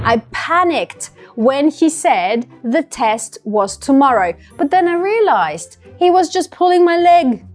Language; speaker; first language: English; non-native, fluent; Russian